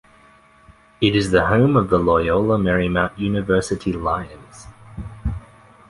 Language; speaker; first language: English; native; English